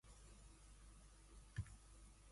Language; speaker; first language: English; non-native, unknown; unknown